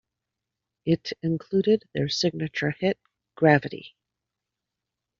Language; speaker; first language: English; native; English